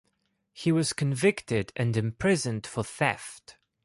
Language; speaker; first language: English; non-native, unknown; Greek